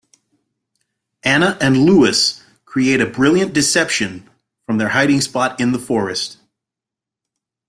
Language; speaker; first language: English; native; English